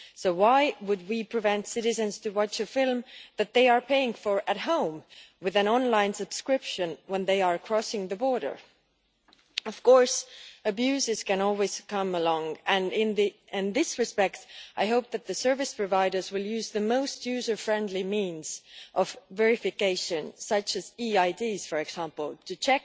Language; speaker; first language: English; non-native, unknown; Estonian